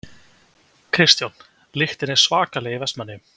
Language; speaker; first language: Icelandic; native; Icelandic